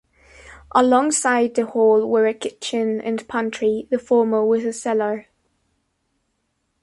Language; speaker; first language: English; non-native, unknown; Spanish